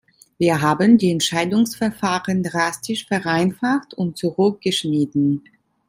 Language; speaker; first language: German; non-native, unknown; Italian